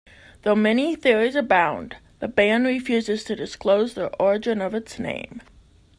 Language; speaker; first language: English; native; English